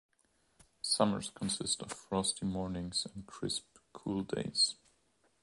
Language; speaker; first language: English; non-native, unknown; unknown